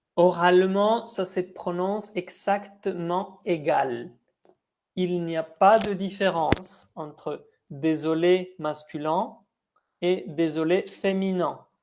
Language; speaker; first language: French; non-native, fluent; Spanish